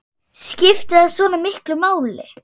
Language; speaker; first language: Icelandic; non-native, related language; Swedish